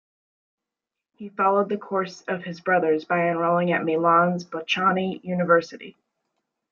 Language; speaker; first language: English; native; English